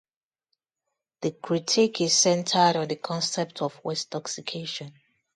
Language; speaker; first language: English; non-native, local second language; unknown